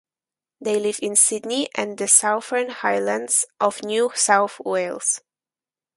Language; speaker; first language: English; non-native, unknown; Polish